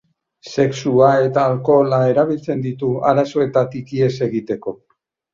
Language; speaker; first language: Basque; native; Basque